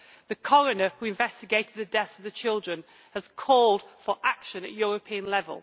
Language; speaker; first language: English; native; English